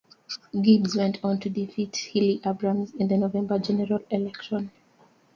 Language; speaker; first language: English; native; English